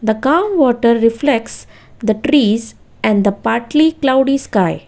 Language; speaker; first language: English; non-native, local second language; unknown